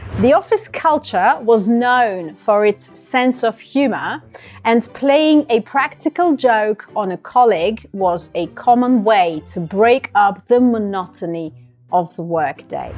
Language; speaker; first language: English; non-native, fluent; Russian